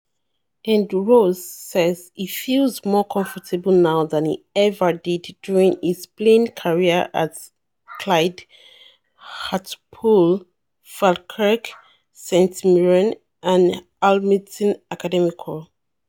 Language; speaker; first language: English; non-native, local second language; Yoruba